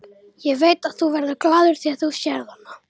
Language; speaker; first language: Icelandic; non-native, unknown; Romanian